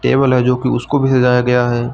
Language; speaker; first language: Hindi; native; Hindi